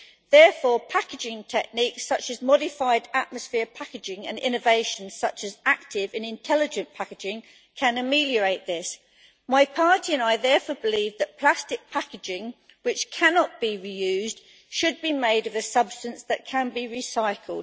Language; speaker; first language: English; native; English